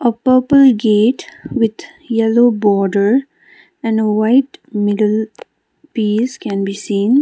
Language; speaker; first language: English; non-native, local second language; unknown